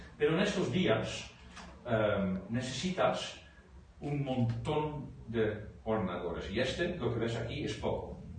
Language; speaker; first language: Spanish; non-native, fluent; Dutch